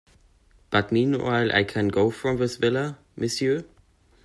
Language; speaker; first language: English; non-native, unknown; German